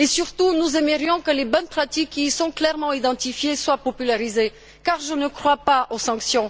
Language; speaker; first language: French; non-native, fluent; Bulgarian